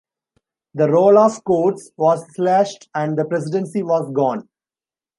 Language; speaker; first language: English; non-native, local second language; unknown